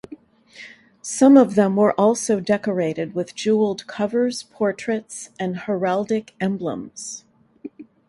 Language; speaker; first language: English; native; English